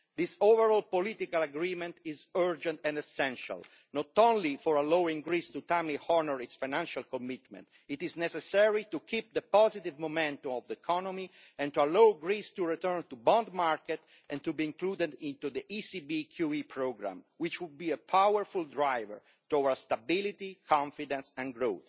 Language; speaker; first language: English; non-native, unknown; Italian